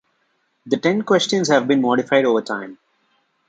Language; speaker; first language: English; non-native, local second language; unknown